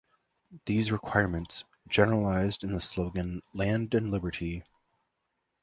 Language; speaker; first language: English; native; English